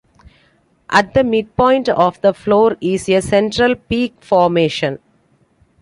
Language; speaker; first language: English; non-native, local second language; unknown